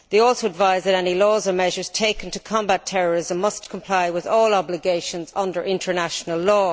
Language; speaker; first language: English; native; English